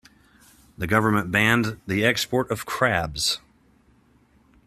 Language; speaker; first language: English; native; English